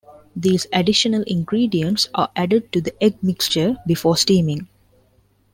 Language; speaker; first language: English; non-native, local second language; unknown